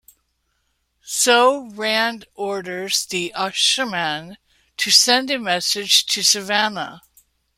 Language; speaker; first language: English; native; English